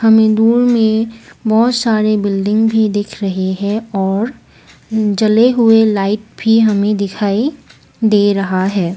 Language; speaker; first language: Hindi; non-native, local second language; Assamese